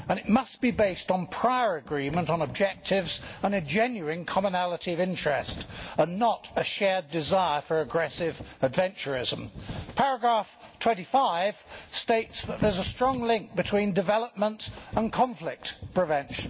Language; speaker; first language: English; native; English